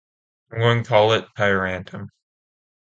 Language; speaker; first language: English; native; English